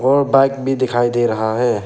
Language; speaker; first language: Hindi; non-native, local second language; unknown